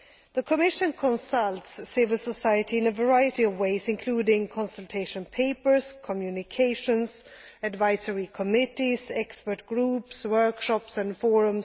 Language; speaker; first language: English; non-native, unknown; Swedish